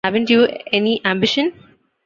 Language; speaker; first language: English; non-native, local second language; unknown